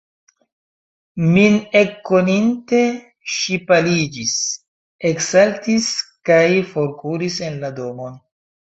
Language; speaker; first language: Esperanto; non-native, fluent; Chinese